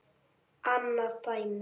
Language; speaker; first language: Icelandic; native; Icelandic